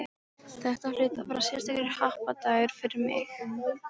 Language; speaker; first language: Icelandic; non-native, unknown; Polish